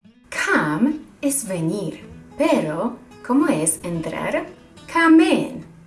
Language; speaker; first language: Spanish; native; Spanish